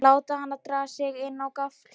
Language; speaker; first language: Icelandic; non-native, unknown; Polish